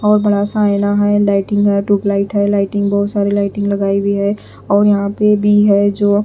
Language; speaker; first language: Hindi; non-native, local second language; Punjabi